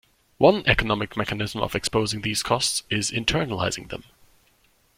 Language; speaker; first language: English; non-native, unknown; German